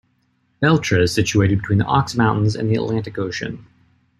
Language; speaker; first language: English; native; English